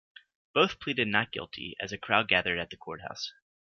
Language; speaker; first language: English; native; English